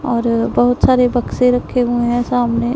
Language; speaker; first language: Hindi; non-native, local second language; Punjabi